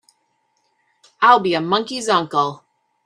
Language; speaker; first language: English; native; English